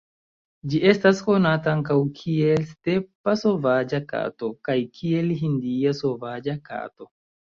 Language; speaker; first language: Esperanto; non-native, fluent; Chinese